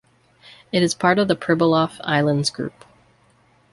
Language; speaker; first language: English; native; English